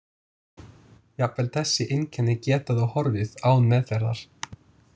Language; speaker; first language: Icelandic; non-native, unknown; English